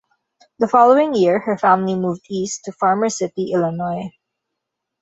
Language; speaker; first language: English; non-native, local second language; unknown